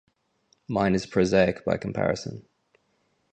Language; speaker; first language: English; native; English